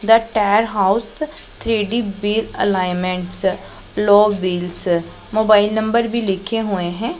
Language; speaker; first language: Hindi; non-native, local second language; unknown